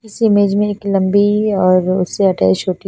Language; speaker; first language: Hindi; non-native, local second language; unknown